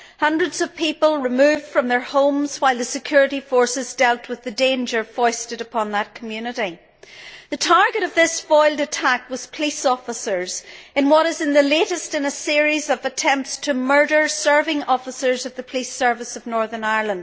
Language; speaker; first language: English; native; English